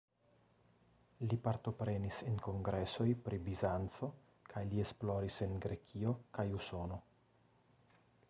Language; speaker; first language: Esperanto; non-native, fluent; Italian